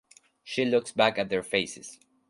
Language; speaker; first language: English; non-native, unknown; Spanish